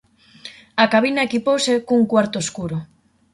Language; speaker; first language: Galician; native; Galician